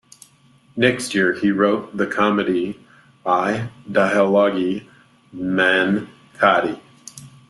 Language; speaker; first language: English; native; English